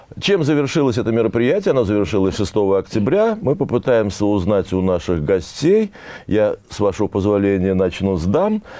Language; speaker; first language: Russian; native; Russian